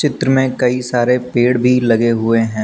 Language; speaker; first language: Hindi; native; Hindi